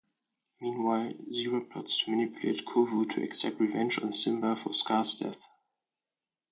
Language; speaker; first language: English; non-native, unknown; German